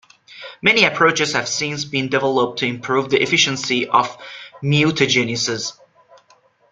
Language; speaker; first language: English; non-native, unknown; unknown